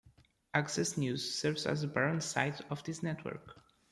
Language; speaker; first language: English; non-native, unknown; Portuguese